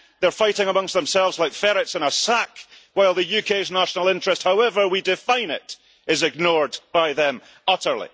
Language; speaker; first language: English; early bilingual, heritage; English